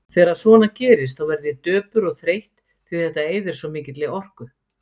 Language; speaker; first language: Icelandic; native; Icelandic